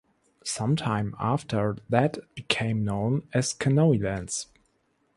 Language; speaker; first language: English; non-native, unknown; German